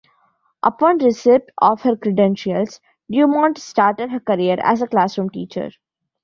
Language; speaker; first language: English; non-native, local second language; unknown